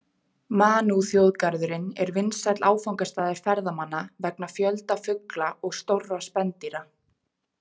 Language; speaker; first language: Icelandic; native; Icelandic